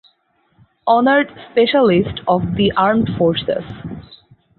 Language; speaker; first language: English; non-native, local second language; Bangla